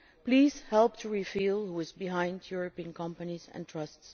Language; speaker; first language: English; non-native, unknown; Dutch